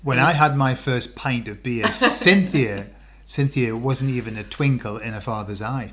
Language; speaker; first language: English; native; English